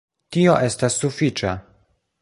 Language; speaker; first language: Esperanto; non-native, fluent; Polish